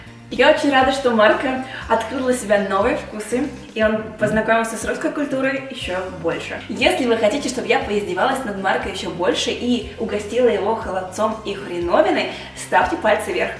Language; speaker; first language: Russian; native; Russian